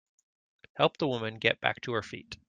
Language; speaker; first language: English; native; English